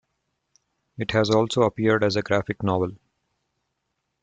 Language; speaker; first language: English; non-native, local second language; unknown